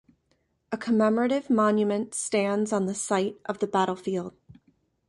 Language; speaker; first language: English; native; English